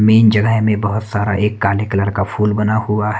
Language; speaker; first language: Hindi; native; Hindi